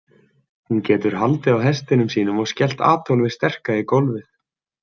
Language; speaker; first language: Icelandic; native; Icelandic